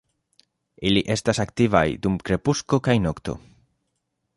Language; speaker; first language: Esperanto; non-native, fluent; Spanish